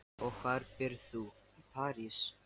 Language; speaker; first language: Icelandic; non-native, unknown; Lithuanian